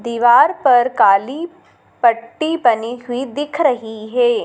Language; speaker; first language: Hindi; native; Hindi